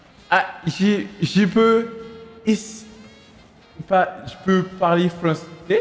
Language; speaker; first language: French; native; French